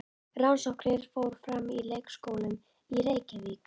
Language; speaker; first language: Icelandic; native; Icelandic